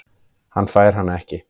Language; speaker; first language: Icelandic; native; Icelandic